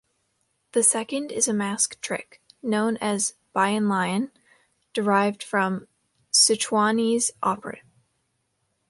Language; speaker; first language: English; native; English